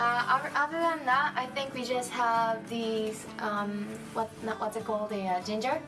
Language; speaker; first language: English; non-native, fluent; Japanese